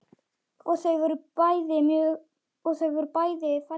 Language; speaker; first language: Icelandic; native; Icelandic